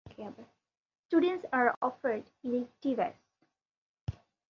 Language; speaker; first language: English; non-native, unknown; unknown